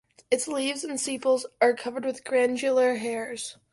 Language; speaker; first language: English; native; English